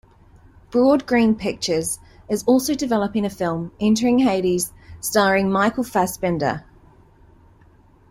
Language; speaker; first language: English; native; English